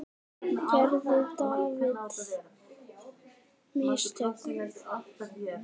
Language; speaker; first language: Icelandic; native; Icelandic